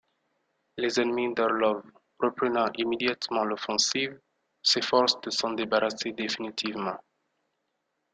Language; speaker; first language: French; non-native, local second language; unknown